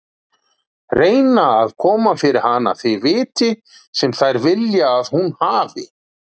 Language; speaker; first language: Icelandic; native; Icelandic